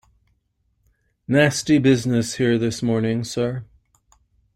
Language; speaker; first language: English; native; English